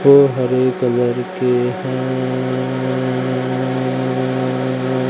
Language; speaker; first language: Hindi; native; Hindi